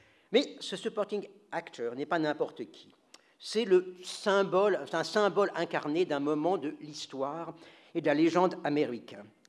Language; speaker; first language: French; native; French